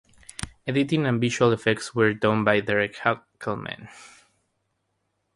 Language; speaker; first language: English; non-native, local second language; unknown